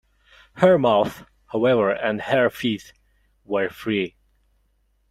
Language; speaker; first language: English; non-native, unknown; Mongolian